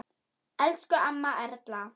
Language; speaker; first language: Icelandic; non-native, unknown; German